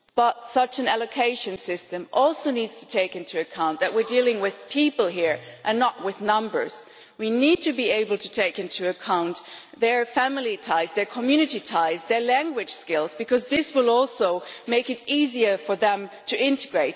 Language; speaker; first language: English; non-native, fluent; German